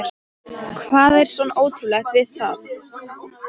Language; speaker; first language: Icelandic; non-native, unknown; Polish